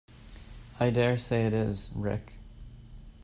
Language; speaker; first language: English; native; English